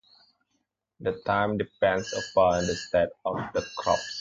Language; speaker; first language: English; non-native, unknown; Indonesian